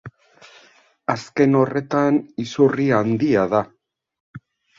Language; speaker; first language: Basque; native; Basque